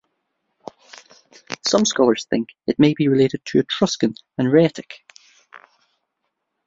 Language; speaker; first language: English; native; English